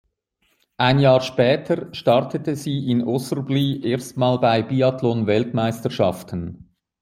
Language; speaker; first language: German; native; German